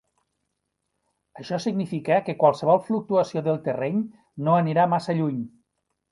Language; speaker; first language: Catalan; native; Catalan